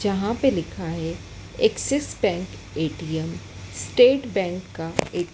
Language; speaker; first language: Hindi; native; Hindi